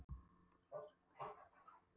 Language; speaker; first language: Icelandic; non-native, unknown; Polish